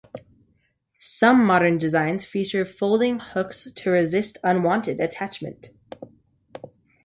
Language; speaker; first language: English; native; English